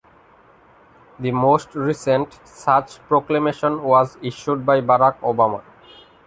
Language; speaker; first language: English; non-native, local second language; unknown